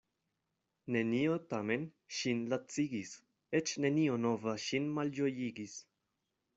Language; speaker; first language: Esperanto; non-native, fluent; Spanish